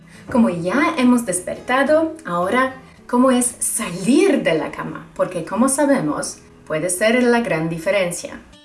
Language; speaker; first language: Spanish; native; Spanish